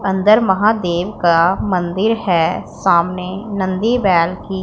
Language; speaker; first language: Hindi; non-native, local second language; Punjabi